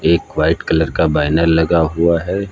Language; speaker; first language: Hindi; native; Hindi